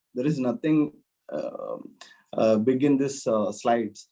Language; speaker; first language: English; non-native, local second language; Malayalam